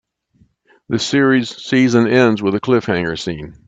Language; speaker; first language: English; native; English